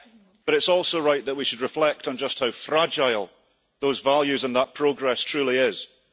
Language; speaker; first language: English; early bilingual, heritage; English